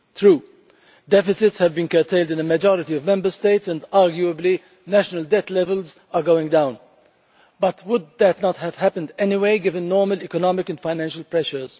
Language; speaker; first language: English; non-native, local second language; Maltese